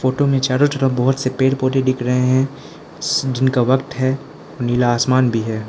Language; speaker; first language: Hindi; non-native, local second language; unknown